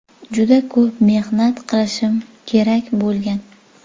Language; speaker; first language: Uzbek; native; Uzbek